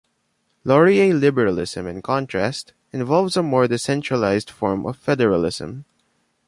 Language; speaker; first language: English; non-native, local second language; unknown